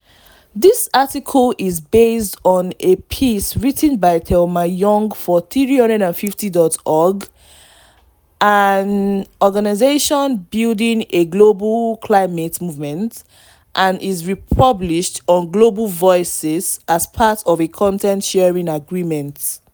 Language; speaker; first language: English; non-native, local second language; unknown